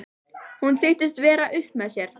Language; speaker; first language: Icelandic; native; Icelandic